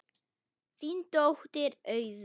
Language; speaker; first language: Icelandic; non-native, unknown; German